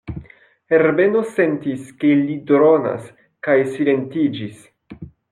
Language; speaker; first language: Esperanto; non-native, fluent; French